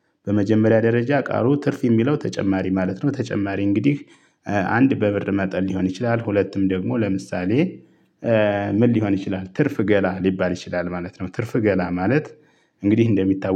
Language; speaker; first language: Amharic; native; Amharic